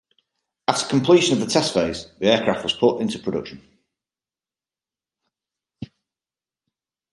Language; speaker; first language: English; native; English